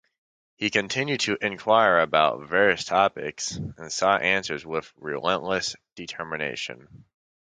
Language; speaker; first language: English; native; English